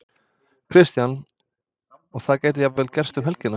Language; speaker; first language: Icelandic; non-native, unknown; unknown